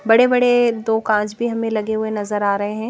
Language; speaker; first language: Hindi; native; Hindi